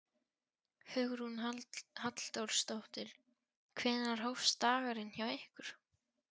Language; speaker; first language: Icelandic; non-native, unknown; Polish